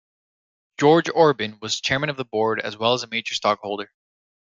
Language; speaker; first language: English; native; English